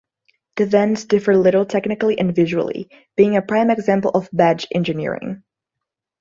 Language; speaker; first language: English; non-native, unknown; Portuguese